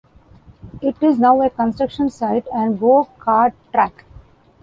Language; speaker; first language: English; non-native, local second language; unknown